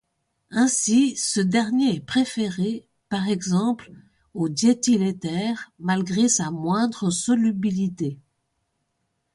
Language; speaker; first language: French; native; French